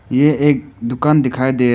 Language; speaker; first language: Hindi; non-native, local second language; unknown